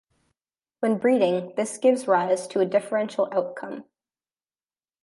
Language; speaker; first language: English; native; English